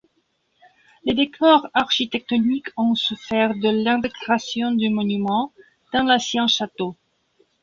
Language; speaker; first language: French; non-native, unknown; Belarusian